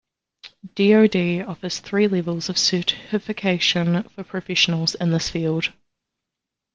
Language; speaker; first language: English; native; English